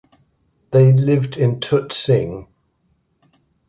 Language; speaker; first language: English; native; English